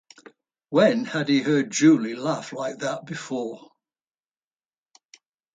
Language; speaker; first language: English; native; English